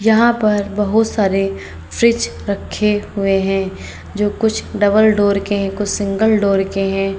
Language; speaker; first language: Hindi; native; Hindi